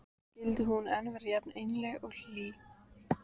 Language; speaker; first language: Icelandic; native; Icelandic